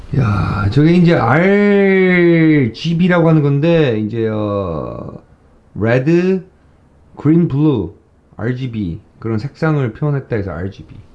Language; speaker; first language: Korean; early bilingual, heritage; Korean